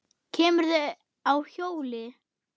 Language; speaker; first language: Icelandic; non-native, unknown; German